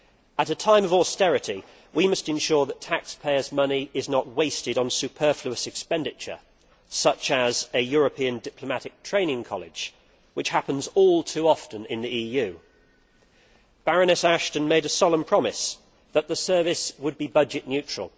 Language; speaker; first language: English; native; English